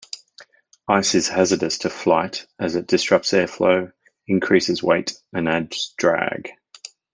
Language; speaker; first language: English; native; English